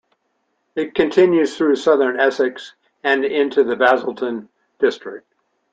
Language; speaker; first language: English; native; English